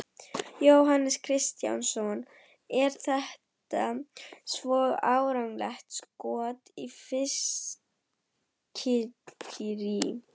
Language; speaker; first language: Icelandic; non-native, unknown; German